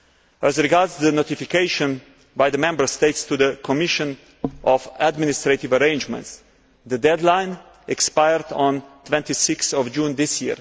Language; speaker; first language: English; non-native, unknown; Slovenian